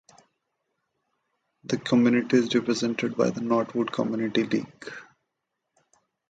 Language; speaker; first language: English; non-native, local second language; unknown